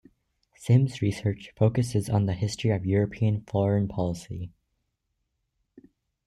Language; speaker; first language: English; native; English